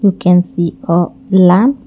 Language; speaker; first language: English; non-native, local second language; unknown